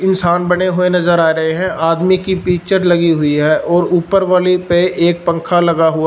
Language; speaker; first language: Hindi; non-native, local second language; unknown